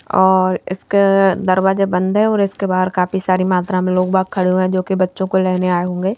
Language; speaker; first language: Hindi; native; Hindi